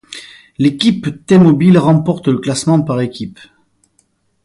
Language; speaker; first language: French; native; French